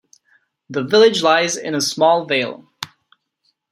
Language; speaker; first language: English; non-native, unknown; Czech